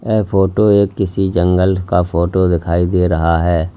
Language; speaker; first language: Hindi; native; Hindi